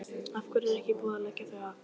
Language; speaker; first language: Icelandic; native; Icelandic